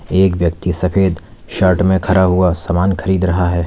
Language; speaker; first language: Hindi; native; Hindi